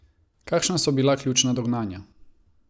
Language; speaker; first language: Slovenian; non-native, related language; Croatian